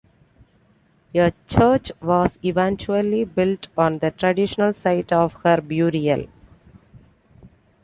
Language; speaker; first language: English; non-native, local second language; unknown